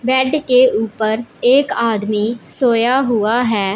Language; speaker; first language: Hindi; non-native, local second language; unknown